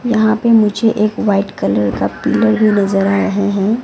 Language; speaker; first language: Hindi; non-native, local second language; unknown